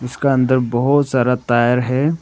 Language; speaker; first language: Hindi; non-native, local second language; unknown